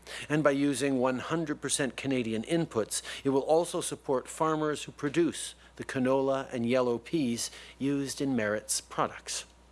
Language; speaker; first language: English; native; English